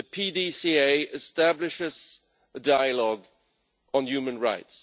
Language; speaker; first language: English; non-native, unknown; Swedish